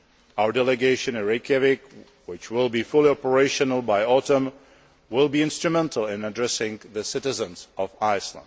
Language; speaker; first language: English; non-native, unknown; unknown